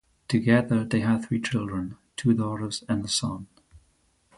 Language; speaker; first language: English; non-native, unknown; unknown